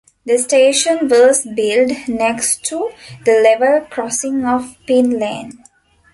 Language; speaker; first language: English; non-native, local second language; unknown